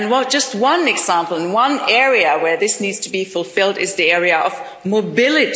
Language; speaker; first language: English; non-native, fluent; German